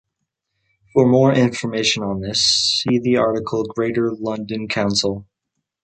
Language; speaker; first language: English; native; English